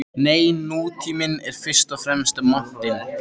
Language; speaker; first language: Icelandic; native; Icelandic